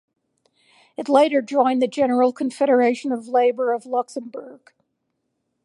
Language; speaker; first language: English; native; English